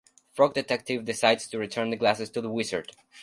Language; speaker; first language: English; non-native, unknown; Spanish